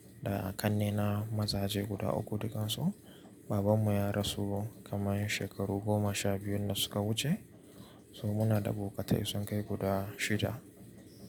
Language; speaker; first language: Hausa; native; Hausa